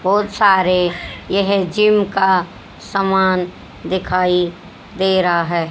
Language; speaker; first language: Hindi; native; Hindi